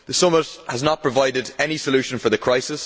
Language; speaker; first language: English; native; English